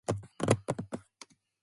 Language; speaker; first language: English; non-native, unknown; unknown